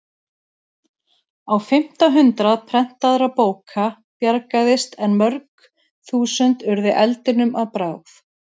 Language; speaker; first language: Icelandic; native; Icelandic